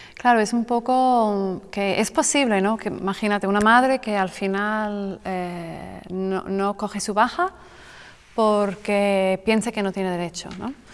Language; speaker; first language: Spanish; non-native, fluent; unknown